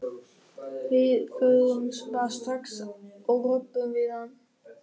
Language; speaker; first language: Icelandic; non-native, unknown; German